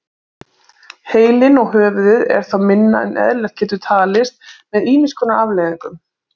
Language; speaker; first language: Icelandic; native; Icelandic